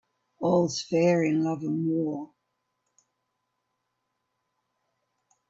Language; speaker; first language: English; native; English